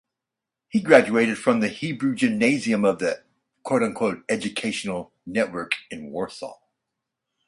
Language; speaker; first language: English; native; English